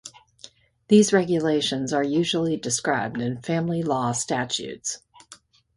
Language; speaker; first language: English; native; English